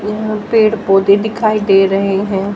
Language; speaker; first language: Hindi; native; Hindi